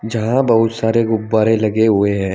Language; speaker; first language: Hindi; native; Hindi